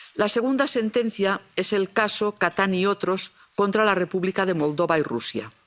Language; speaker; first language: Spanish; non-native, local second language; Catalan